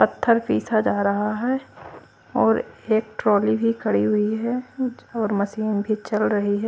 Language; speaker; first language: Hindi; native; Hindi